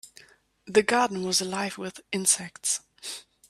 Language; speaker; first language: English; non-native, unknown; German